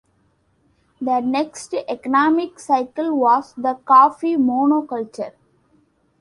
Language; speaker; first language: English; non-native, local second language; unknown